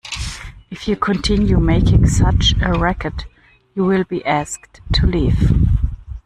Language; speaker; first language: English; non-native, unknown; German